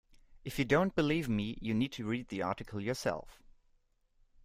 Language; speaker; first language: English; non-native, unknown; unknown